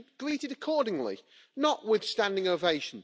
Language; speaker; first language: English; native; English